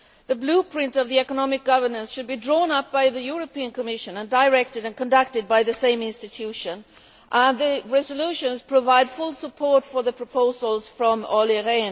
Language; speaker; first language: English; non-native, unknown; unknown